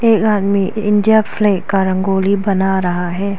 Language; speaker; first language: Hindi; non-native, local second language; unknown